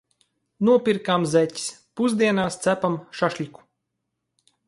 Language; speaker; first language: Latvian; native; Latvian